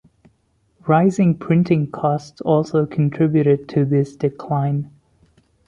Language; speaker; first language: English; non-native, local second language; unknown